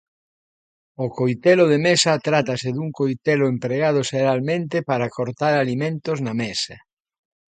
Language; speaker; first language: Galician; native; Galician